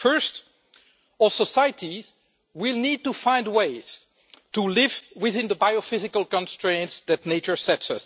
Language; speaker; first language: English; non-native, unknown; French